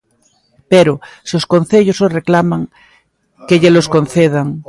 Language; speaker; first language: Galician; native; Galician